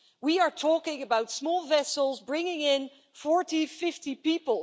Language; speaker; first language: English; non-native, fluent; Dutch